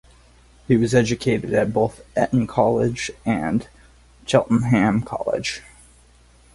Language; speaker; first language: English; native; English